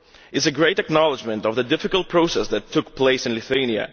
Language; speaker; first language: English; non-native, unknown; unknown